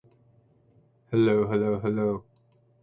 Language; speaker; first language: English; native; English